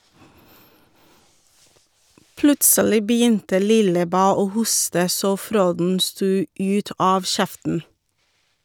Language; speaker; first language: Norwegian; non-native, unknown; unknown